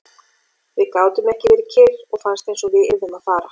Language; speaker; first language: Icelandic; native; Icelandic